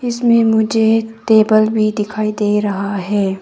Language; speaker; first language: Hindi; non-native, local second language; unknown